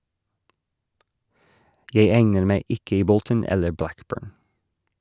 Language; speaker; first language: Norwegian; non-native, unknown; English